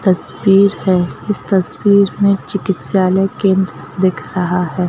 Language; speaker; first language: Hindi; native; Hindi